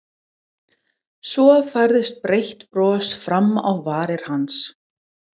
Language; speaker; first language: Icelandic; non-native, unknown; English